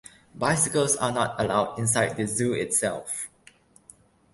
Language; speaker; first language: English; non-native, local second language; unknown